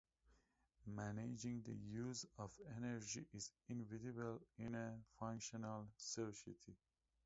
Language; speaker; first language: English; native; English